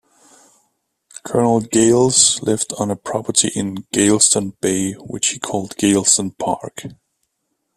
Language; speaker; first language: English; native; English